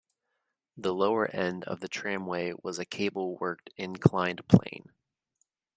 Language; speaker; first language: English; native; English